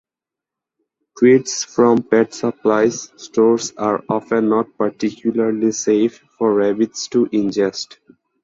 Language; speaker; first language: English; native; English